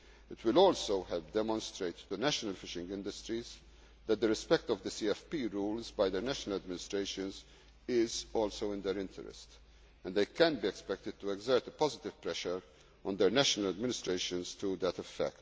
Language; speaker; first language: English; non-native, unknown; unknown